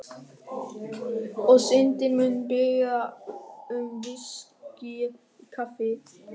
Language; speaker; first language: Icelandic; non-native, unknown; German